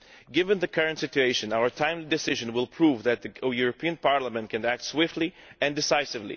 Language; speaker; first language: English; non-native, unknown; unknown